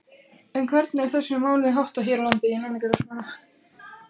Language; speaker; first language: Icelandic; native; Icelandic